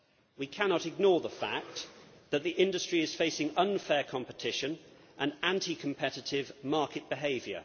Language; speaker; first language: English; native; English